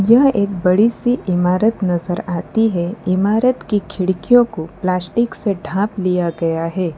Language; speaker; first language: Hindi; non-native, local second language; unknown